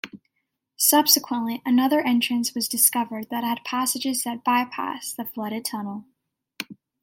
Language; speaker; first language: English; native; English